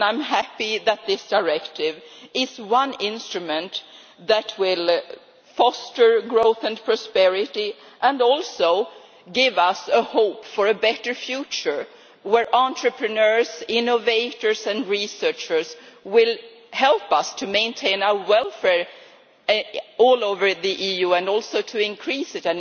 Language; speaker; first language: English; non-native, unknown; Swedish